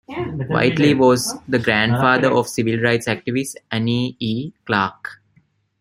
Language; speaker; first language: English; non-native, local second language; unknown